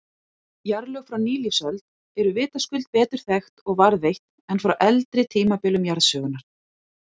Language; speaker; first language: Icelandic; native; Icelandic